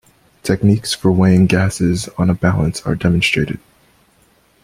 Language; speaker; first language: English; native; English